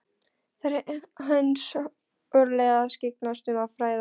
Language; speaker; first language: Icelandic; non-native, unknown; Polish